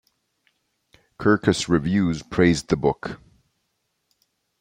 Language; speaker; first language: English; native; English